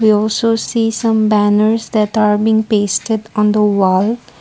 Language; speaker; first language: English; non-native, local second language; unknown